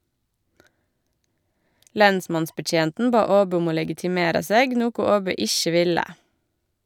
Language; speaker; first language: Norwegian; native; Norwegian